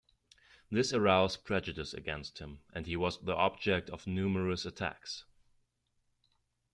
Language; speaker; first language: English; non-native, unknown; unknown